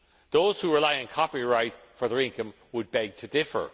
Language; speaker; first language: English; non-native, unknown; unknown